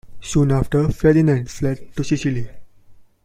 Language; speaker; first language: English; non-native, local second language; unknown